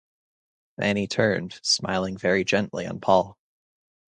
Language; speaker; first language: English; native; English